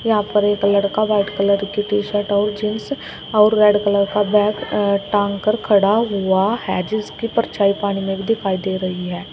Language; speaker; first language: Hindi; native; Hindi